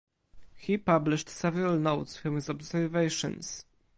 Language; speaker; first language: English; non-native, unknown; Polish